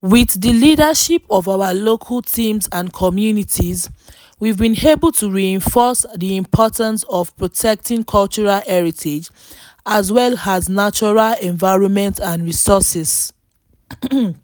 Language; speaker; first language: English; non-native, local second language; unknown